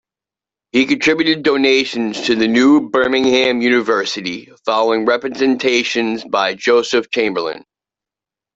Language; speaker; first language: English; native; English